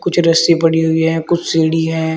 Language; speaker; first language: Hindi; native; Hindi